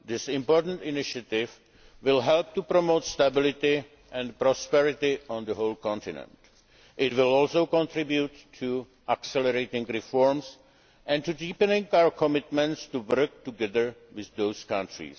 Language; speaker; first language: English; non-native, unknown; Czech